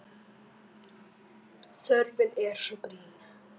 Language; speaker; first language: Icelandic; native; Icelandic